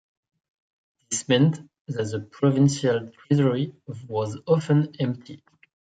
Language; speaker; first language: English; non-native, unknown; French